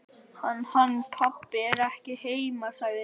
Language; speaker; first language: Icelandic; native; Icelandic